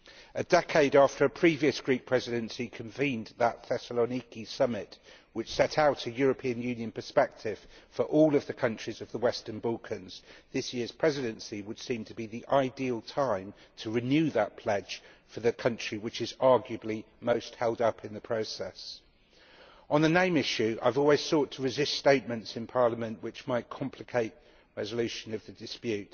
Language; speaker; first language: English; native; English